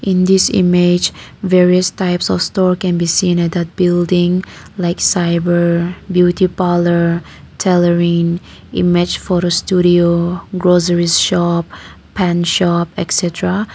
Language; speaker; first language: English; non-native, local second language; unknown